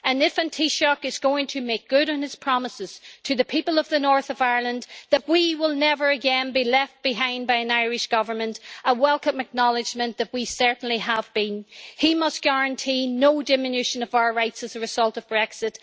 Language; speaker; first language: English; native; English